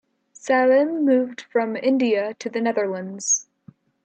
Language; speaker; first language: English; native; English